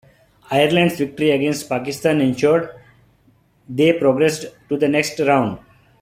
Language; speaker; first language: English; non-native, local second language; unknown